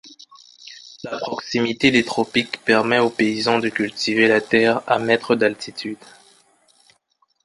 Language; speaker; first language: French; non-native, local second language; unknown